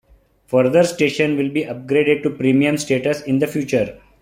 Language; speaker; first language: English; non-native, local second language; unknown